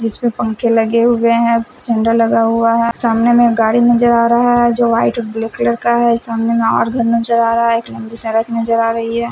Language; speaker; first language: Hindi; non-native, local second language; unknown